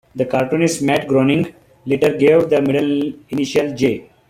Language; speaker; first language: English; non-native, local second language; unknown